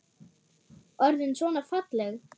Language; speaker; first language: Icelandic; non-native, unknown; German